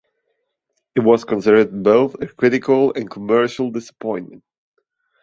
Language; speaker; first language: English; non-native, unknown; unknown